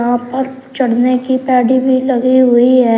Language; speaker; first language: Hindi; native; Hindi